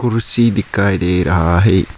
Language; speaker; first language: Hindi; early bilingual, other home language; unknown